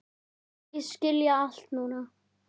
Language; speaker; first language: Icelandic; native; Icelandic